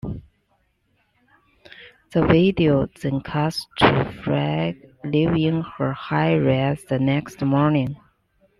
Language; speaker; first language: English; non-native, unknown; Chinese